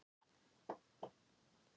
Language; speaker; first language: Icelandic; non-native, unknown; Thai